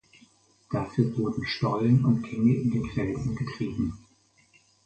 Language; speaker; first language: German; native; German